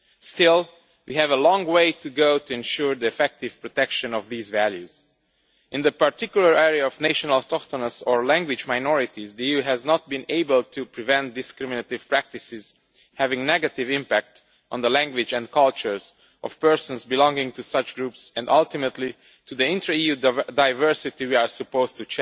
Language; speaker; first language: English; non-native, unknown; Romanian